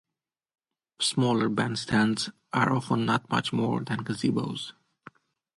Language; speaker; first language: English; non-native, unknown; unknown